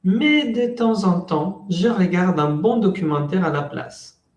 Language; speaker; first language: French; non-native, fluent; Spanish